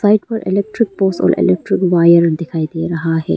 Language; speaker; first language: Hindi; non-native, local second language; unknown